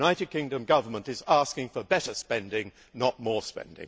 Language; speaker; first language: English; native; English